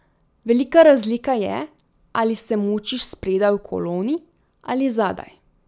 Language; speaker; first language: Slovenian; native; Slovenian